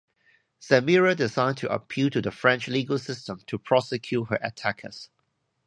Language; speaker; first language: English; non-native, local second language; Cantonese